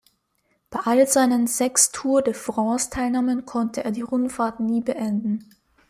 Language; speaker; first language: German; native; German